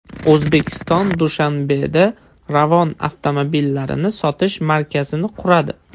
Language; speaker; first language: Uzbek; non-native, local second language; Russian